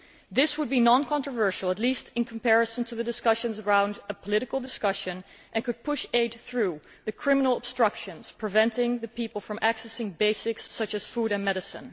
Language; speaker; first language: English; non-native, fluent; Dutch